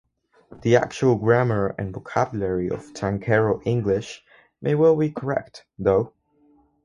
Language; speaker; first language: English; non-native, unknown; Spanish